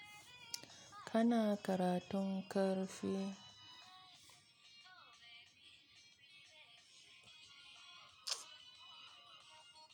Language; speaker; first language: Hausa; native; Hausa